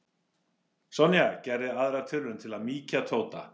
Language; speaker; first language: Icelandic; non-native, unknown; English